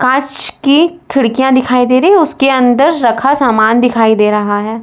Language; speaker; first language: Hindi; native; Hindi